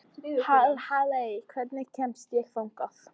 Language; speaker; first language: Icelandic; non-native, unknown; English